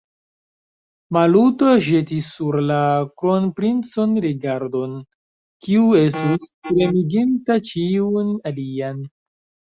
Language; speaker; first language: Esperanto; non-native, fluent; Chinese